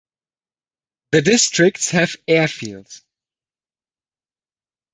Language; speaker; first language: English; non-native, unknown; German